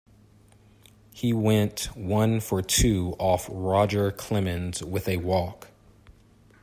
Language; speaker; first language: English; native; English